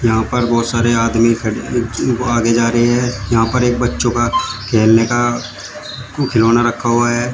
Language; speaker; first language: Hindi; native; Hindi